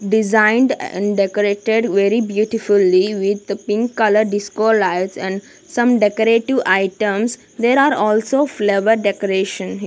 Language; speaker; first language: English; non-native, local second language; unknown